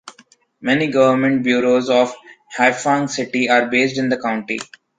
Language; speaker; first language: English; non-native, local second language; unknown